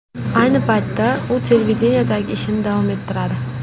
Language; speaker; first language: Uzbek; native; Uzbek